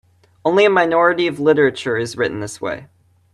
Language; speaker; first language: English; native; English